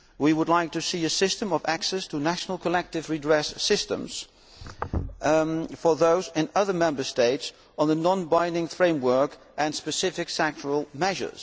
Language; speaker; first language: English; non-native, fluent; Dutch